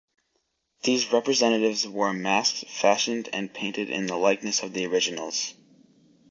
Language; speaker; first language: English; native; English